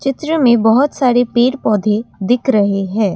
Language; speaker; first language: Hindi; non-native, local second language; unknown